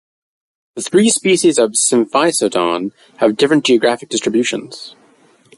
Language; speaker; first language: English; native; English